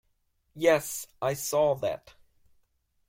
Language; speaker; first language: English; non-native, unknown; German